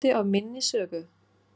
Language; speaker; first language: Icelandic; non-native, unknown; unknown